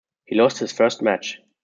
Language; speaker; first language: English; non-native, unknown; German